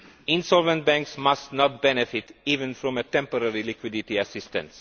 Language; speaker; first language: English; non-native, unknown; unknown